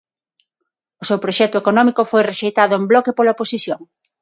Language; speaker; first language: Galician; non-native, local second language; Spanish